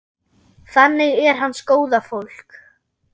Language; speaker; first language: Icelandic; non-native, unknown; German